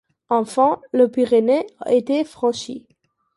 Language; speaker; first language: French; non-native, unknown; Catalan